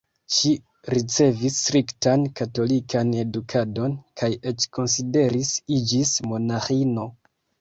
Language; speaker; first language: Esperanto; non-native, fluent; Kinyarwanda